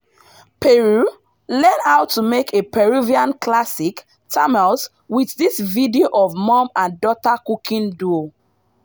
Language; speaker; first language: English; non-native, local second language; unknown